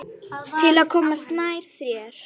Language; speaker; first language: Icelandic; native; Icelandic